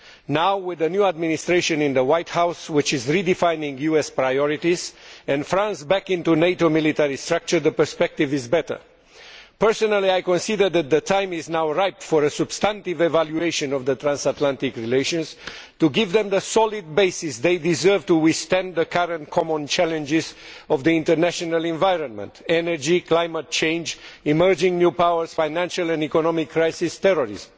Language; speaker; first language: English; non-native, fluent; Romanian